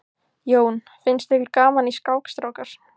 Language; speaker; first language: Icelandic; native; Icelandic